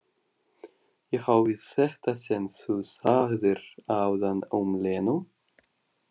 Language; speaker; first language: Icelandic; non-native, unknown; Russian